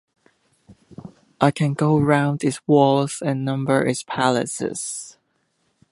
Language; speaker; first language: English; native; English